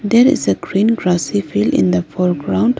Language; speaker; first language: English; non-native, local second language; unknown